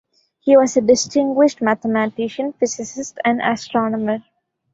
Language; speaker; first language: English; non-native, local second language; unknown